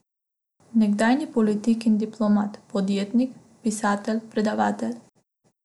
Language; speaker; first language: Slovenian; non-native, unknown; Macedonian